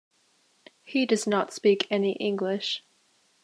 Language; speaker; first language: English; native; English